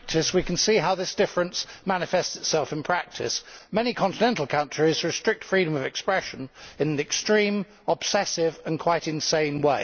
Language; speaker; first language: English; native; English